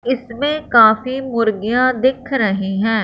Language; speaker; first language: Hindi; non-native, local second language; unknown